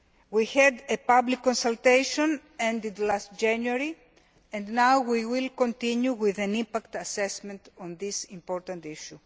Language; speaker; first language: English; non-native, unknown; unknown